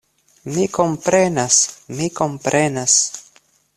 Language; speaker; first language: Esperanto; non-native, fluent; Russian